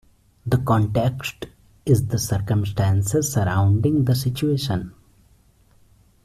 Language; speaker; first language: English; non-native, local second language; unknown